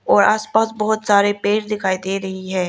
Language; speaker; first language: Hindi; non-native, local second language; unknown